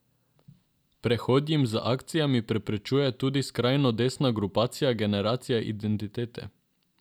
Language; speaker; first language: Slovenian; non-native, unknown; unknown